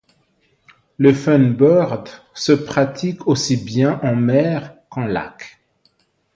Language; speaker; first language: French; non-native, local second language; Malagasy